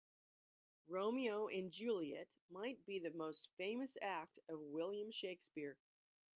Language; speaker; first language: English; native; English